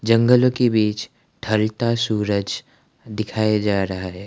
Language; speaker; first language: Hindi; non-native, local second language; Assamese